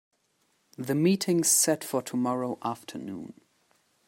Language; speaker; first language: English; non-native, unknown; German